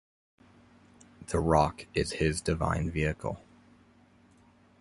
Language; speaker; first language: English; native; English